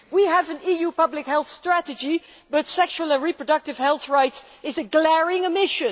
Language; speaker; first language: English; non-native, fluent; Dutch